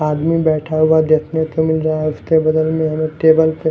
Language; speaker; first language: Hindi; non-native, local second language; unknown